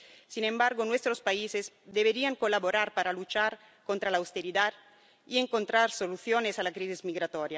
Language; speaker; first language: Spanish; non-native, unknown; Italian